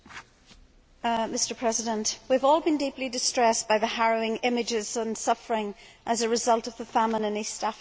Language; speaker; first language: English; native; English